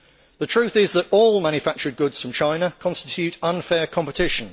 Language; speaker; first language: English; native; English